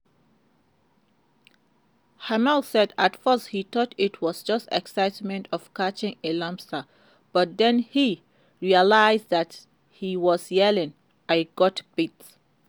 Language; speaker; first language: English; non-native, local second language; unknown